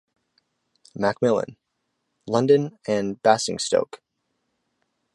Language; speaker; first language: English; native; English